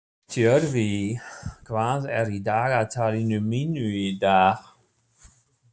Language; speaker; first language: Icelandic; non-native, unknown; German